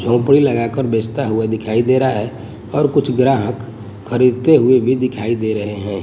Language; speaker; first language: Hindi; non-native, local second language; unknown